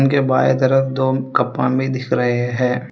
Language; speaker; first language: Hindi; non-native, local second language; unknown